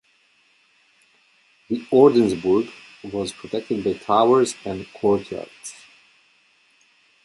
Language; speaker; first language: English; native; English